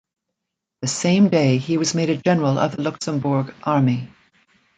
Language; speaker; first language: English; native; English